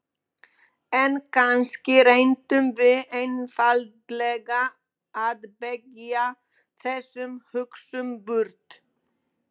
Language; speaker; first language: Icelandic; non-native, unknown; Polish